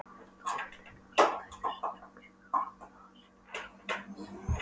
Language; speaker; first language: Icelandic; non-native, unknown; Polish